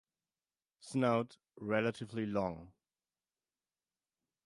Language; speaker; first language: English; non-native, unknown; German